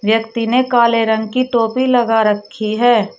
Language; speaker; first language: Hindi; native; Hindi